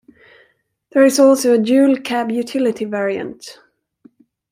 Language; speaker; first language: English; non-native, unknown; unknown